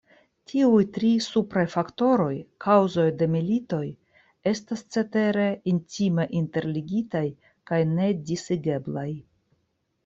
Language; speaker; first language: Esperanto; non-native, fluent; Russian